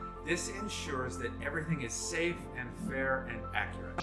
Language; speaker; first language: English; native; English